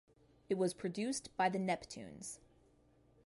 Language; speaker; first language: English; native; English